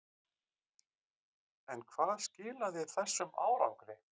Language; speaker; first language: Icelandic; native; Icelandic